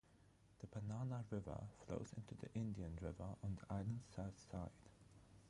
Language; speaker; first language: English; non-native, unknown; German